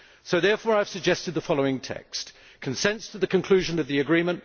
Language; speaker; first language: English; native; English